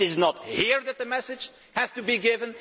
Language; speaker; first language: English; non-native, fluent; Dutch